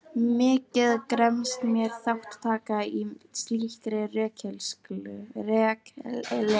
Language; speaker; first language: Icelandic; non-native, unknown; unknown